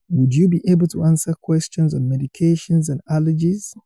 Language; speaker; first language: English; non-native, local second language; Yoruba